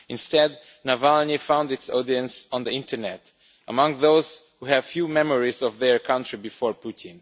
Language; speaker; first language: English; non-native, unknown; Romanian